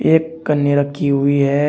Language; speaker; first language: Hindi; native; Hindi